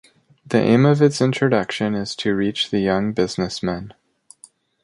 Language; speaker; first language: English; native; English